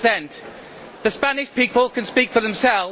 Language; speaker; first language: English; native; English